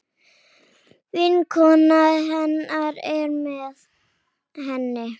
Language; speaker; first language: Icelandic; native; Icelandic